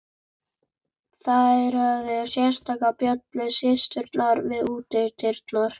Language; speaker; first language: Icelandic; native; Icelandic